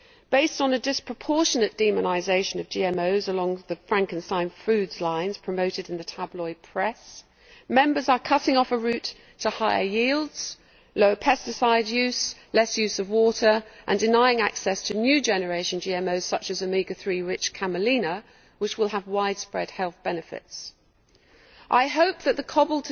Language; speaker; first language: English; native; English